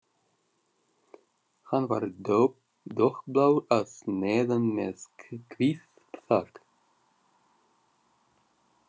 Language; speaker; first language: Icelandic; non-native, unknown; Russian